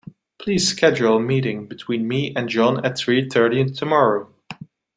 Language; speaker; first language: English; non-native, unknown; Dutch